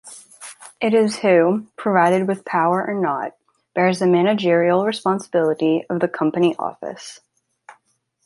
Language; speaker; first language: English; native; English